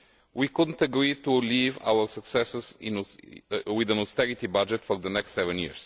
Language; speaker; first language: English; non-native, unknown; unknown